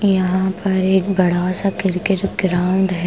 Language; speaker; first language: Hindi; non-native, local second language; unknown